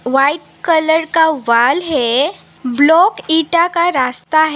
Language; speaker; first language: Hindi; non-native, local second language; Assamese